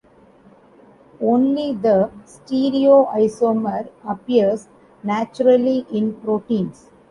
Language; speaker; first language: English; non-native, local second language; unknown